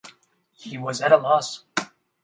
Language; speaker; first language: English; native; English